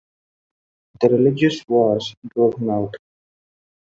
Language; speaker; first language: English; non-native, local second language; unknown